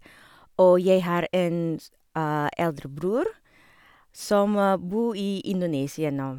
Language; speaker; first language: Norwegian; non-native, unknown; Indonesian